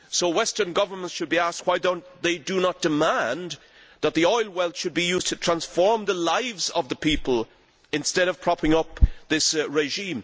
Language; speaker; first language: English; native; English